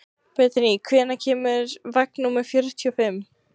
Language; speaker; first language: Icelandic; native; Icelandic